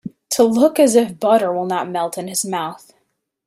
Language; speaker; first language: English; native; English